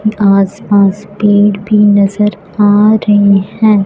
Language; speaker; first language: Hindi; non-native, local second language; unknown